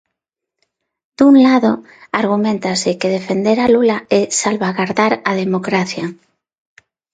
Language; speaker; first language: Galician; non-native, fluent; Spanish